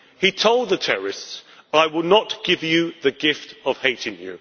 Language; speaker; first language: English; native; English